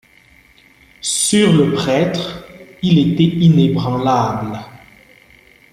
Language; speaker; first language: French; non-native, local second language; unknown